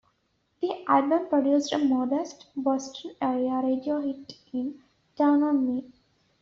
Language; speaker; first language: English; native; English